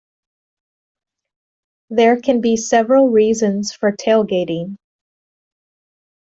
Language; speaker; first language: English; native; English